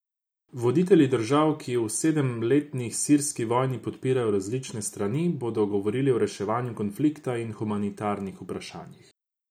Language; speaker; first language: Slovenian; non-native, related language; Croatian